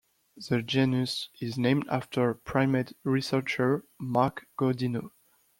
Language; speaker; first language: English; non-native, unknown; French